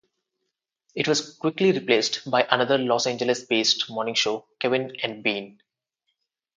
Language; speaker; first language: English; non-native, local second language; Telugu